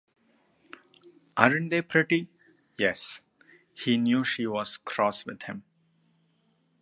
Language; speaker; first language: English; non-native, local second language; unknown